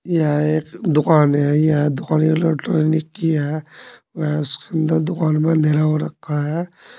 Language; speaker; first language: Hindi; native; Hindi